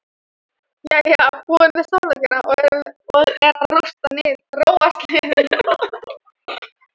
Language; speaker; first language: Icelandic; non-native, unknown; Thai